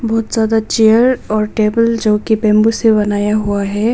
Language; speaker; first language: Hindi; non-native, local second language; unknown